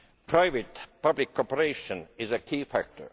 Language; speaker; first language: English; non-native, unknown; Estonian